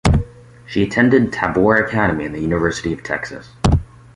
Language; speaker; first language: English; native; English